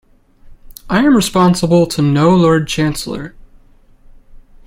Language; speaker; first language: English; native; English